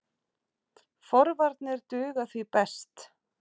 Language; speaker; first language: Icelandic; native; Icelandic